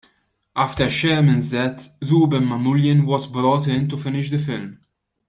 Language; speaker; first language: English; non-native, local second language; Maltese